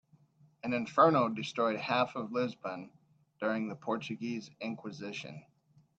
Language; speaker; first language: English; native; English